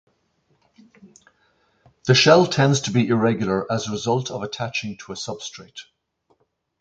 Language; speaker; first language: English; native; English